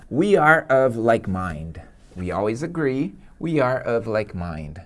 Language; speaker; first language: English; non-native, fluent; Portuguese